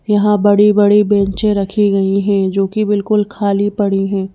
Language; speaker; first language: Hindi; native; Hindi